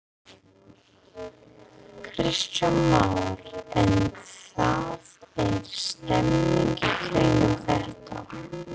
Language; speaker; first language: Icelandic; non-native, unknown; English